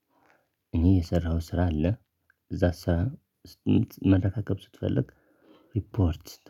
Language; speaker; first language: Amharic; non-native, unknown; Tigrinya